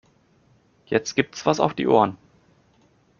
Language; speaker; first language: German; native; German